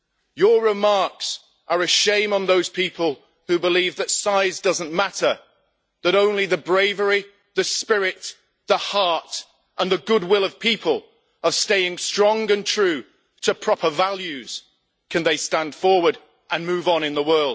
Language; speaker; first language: English; native; English